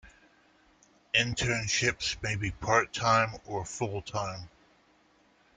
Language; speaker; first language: English; native; English